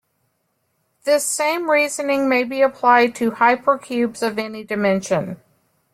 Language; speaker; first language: English; native; English